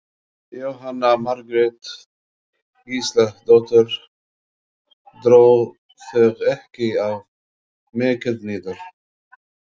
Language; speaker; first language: Icelandic; non-native, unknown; Arabic